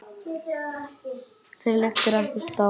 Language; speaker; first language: Icelandic; native; Icelandic